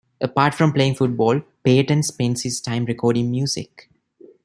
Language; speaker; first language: English; non-native, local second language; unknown